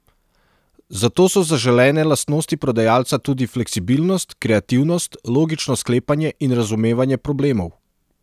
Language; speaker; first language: Slovenian; non-native, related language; Serbian